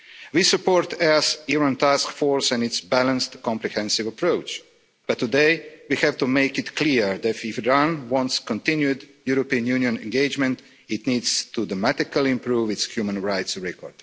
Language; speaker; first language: English; non-native, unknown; Croatian